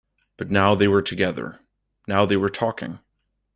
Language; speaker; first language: English; native; English